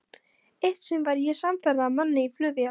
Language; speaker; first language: Icelandic; non-native, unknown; Polish